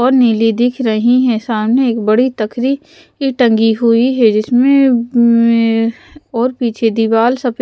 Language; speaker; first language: Hindi; non-native, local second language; Punjabi